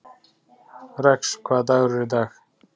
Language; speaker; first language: Icelandic; native; Icelandic